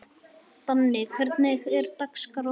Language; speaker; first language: Icelandic; native; Icelandic